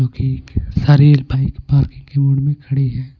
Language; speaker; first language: Hindi; non-native, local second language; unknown